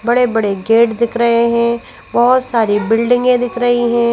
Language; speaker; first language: Hindi; native; Hindi